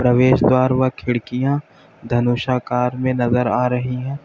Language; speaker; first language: Hindi; native; Hindi